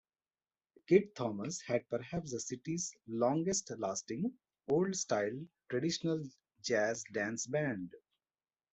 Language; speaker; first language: English; non-native, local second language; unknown